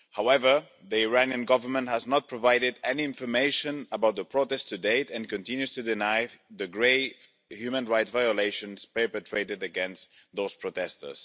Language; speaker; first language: English; non-native, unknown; Spanish